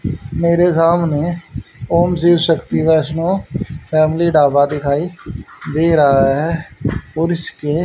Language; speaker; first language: Hindi; native; Hindi